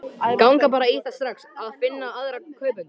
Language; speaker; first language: Icelandic; native; Icelandic